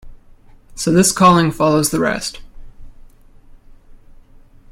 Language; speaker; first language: English; native; English